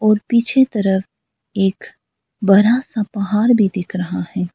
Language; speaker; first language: Hindi; non-native, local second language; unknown